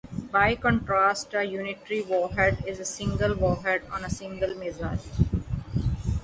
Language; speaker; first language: English; non-native, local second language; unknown